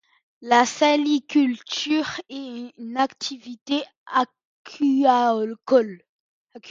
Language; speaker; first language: French; native; French